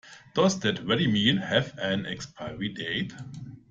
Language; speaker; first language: English; non-native, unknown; German